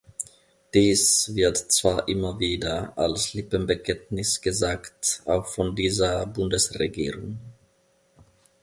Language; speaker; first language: German; non-native, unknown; Finnish